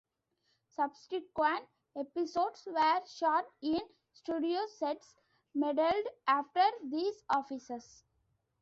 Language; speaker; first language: English; non-native, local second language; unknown